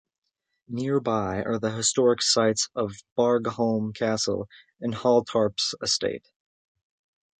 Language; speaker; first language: English; native; English